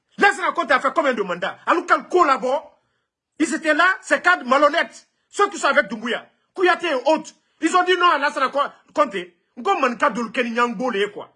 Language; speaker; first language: French; non-native, local second language; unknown